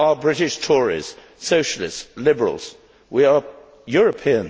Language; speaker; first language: English; native; English